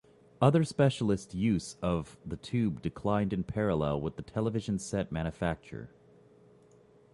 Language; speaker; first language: English; native; English